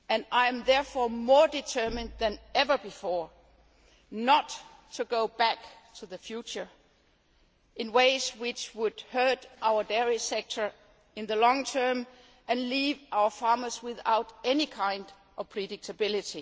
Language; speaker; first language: English; non-native, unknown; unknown